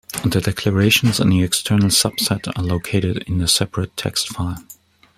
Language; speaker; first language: English; non-native, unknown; German